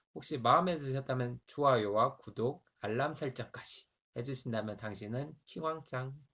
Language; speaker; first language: Korean; native; Korean